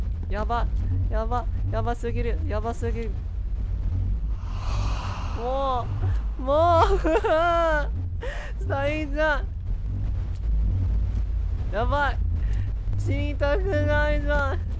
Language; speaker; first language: Japanese; non-native, learner; English